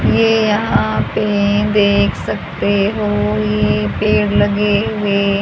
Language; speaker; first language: Hindi; native; Hindi